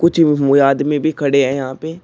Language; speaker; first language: Hindi; native; Hindi